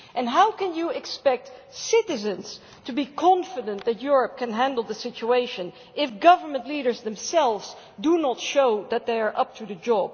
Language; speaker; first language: English; non-native, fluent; Dutch